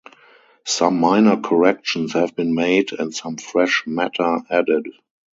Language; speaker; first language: English; non-native, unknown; German